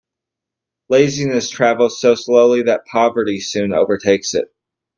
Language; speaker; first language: English; native; English